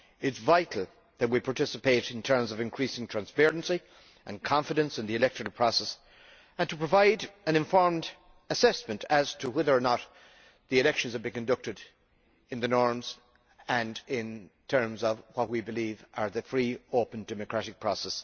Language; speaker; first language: English; native; English